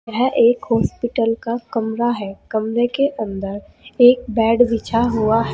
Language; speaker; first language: Hindi; native; Hindi